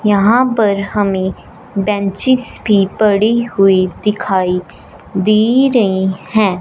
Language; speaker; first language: Hindi; non-native, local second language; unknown